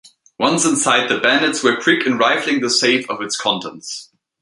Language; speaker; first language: English; native; English